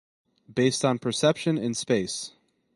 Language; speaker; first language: English; native; English